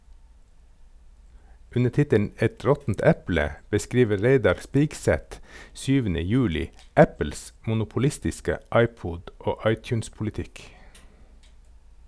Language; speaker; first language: Norwegian; native; Norwegian